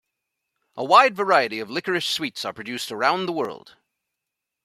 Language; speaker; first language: English; native; English